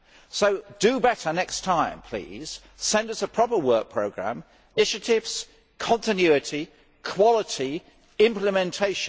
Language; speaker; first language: English; native; English